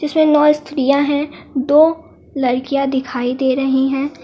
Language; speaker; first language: Hindi; native; Hindi